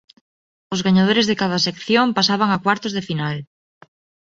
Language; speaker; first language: Galician; non-native, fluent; Spanish